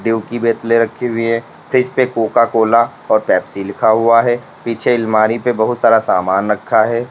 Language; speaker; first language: Hindi; native; Hindi